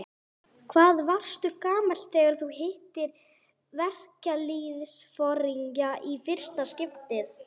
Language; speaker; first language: Icelandic; non-native, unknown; English